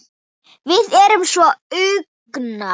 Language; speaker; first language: Icelandic; non-native, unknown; Thai